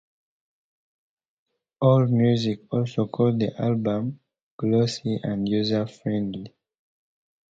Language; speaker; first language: English; native; English